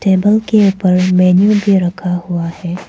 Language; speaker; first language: Hindi; non-native, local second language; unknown